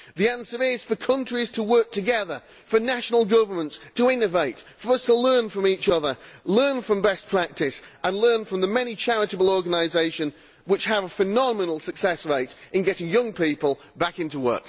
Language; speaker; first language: English; native; English